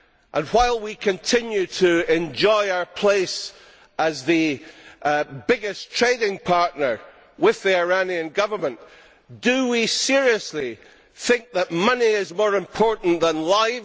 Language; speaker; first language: English; native; English